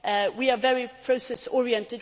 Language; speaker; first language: English; native; English